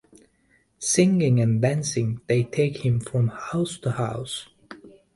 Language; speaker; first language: English; native; English